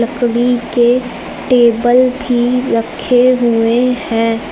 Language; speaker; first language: Hindi; native; Hindi